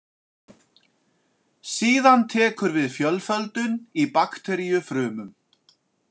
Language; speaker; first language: Icelandic; native; Icelandic